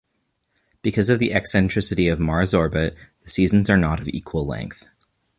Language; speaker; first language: English; native; English